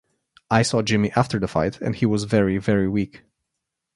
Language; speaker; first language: English; non-native, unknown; Slovenian